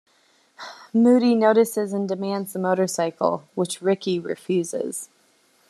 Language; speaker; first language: English; native; English